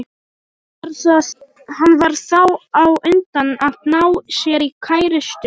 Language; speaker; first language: Icelandic; non-native, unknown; Polish